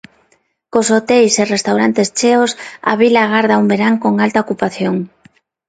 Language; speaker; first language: Galician; non-native, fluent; Spanish